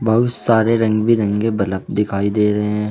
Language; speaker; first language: Hindi; native; Hindi